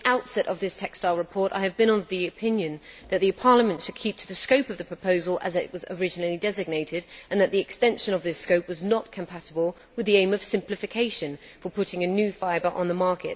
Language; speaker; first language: English; native; English